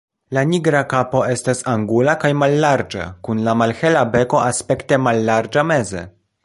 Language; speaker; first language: Esperanto; non-native, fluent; Polish